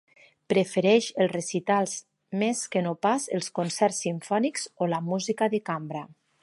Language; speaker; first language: Catalan; native; Catalan